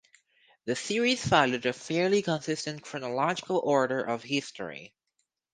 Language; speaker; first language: English; native; English